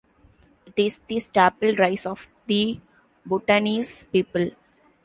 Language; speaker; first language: English; non-native, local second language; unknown